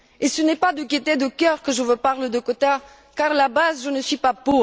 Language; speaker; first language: French; non-native, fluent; Bulgarian